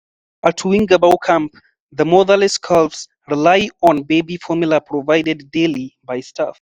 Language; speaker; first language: English; non-native, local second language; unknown